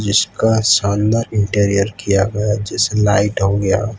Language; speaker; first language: Hindi; non-native, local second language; Gujarati